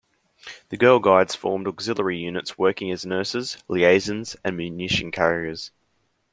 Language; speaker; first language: English; native; English